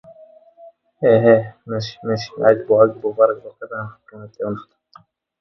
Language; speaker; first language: English; non-native, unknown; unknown